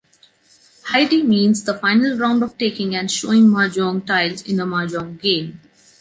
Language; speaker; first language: English; non-native, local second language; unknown